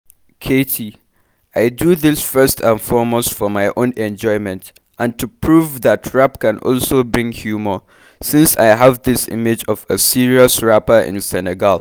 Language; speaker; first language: English; non-native, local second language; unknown